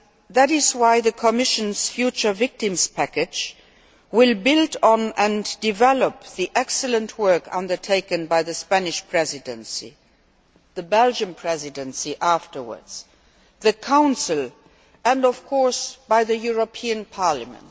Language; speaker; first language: English; non-native, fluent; Luxembourgish